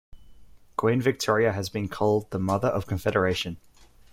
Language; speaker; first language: English; native; English